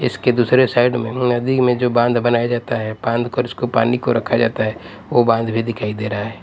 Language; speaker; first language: Hindi; non-native, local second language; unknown